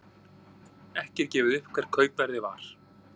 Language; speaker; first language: Icelandic; native; Icelandic